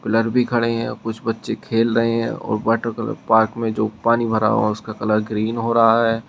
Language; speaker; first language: Hindi; native; Hindi